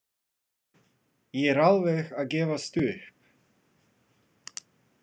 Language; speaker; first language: Icelandic; non-native, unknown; Russian